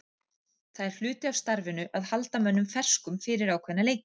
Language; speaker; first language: Icelandic; native; Icelandic